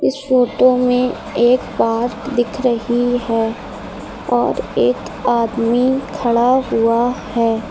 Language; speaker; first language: Hindi; native; Hindi